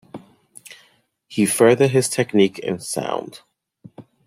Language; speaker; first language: English; native; English